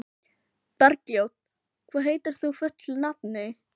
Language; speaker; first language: Icelandic; non-native, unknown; Filipino